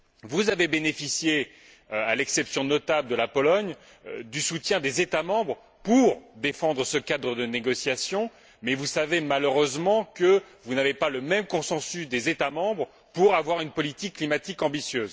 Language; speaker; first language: French; native; French